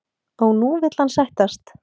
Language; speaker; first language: Icelandic; native; Icelandic